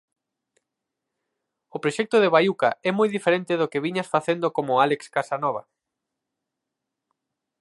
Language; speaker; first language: Galician; native; Galician